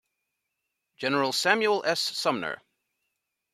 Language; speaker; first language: English; native; English